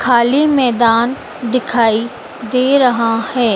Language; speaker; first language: Hindi; native; Hindi